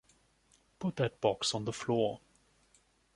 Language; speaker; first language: English; non-native, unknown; German